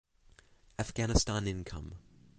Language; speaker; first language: English; native; English